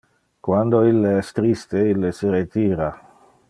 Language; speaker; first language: Interlingua; non-native, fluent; Dutch